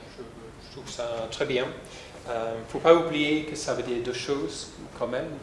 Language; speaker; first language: French; non-native, fluent; English